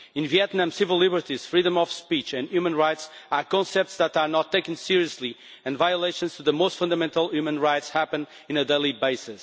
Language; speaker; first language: English; non-native, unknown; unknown